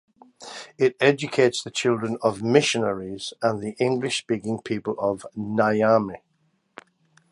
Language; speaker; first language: English; native; English